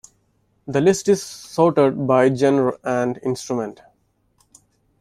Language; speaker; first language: English; non-native, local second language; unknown